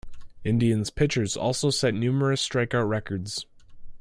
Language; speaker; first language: English; native; English